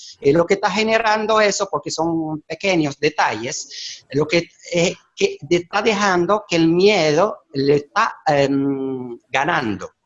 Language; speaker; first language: Spanish; non-native, fluent; Arabic